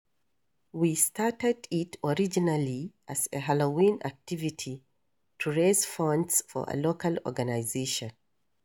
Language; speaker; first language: English; non-native, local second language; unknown